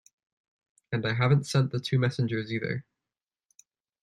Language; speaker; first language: English; native; English